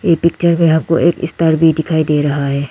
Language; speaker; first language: Hindi; non-native, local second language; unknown